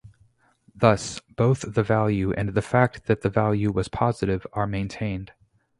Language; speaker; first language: English; native; English